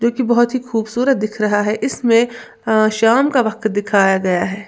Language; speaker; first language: Hindi; native; Hindi